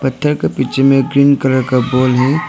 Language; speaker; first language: Hindi; early bilingual, other home language; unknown